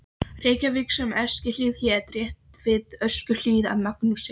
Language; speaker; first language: Icelandic; non-native, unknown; Polish